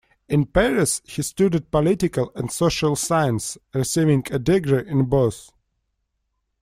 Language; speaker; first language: English; non-native, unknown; Russian